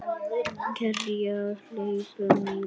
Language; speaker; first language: Icelandic; native; Icelandic